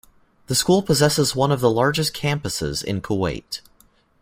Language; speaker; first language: English; native; English